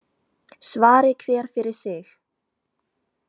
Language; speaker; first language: Icelandic; non-native, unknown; Chinese